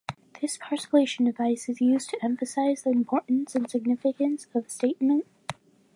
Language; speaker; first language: English; native; English